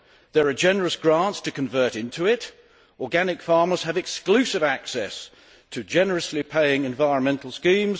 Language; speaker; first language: English; native; English